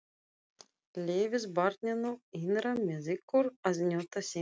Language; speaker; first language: Icelandic; non-native, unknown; Russian